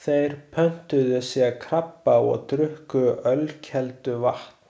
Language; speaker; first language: Icelandic; non-native, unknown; Chinese